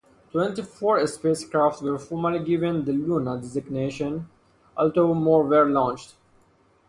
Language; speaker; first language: English; non-native, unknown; Persian